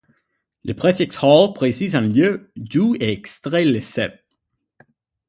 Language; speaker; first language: French; non-native, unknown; English